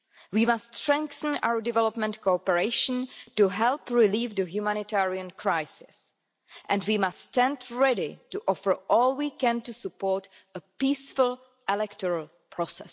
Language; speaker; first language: English; non-native, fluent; Czech